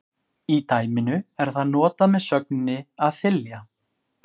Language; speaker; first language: Icelandic; native; Icelandic